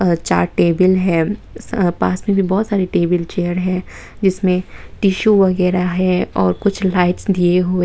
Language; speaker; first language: Hindi; non-native, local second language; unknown